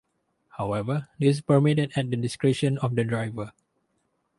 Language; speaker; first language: English; non-native, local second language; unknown